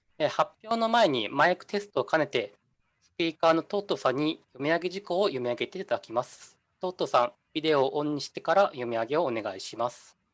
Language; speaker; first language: Japanese; native; Japanese